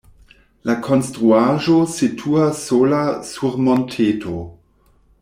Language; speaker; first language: Esperanto; non-native, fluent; German